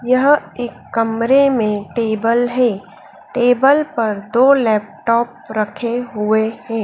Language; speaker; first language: Hindi; native; Hindi